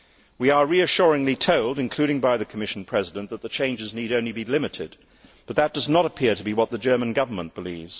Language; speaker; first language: English; native; English